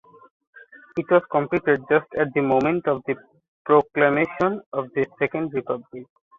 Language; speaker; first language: English; non-native, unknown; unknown